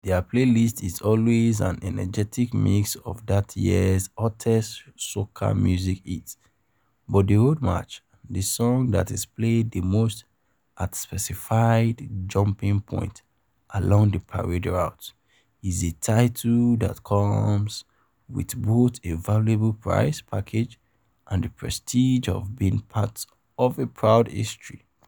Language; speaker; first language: English; non-native, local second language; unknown